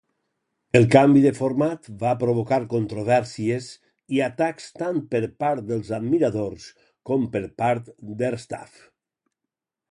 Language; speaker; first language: Catalan; native; Catalan